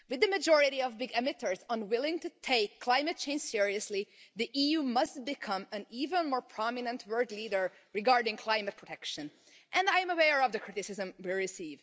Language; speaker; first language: English; non-native, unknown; Hungarian